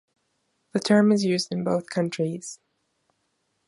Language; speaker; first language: English; non-native, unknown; German